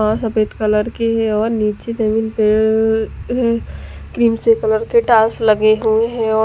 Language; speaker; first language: Hindi; non-native, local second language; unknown